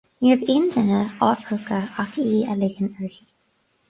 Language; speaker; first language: Irish; non-native, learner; English